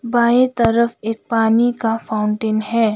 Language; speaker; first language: Hindi; non-native, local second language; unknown